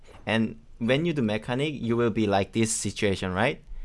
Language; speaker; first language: English; non-native, learner; Korean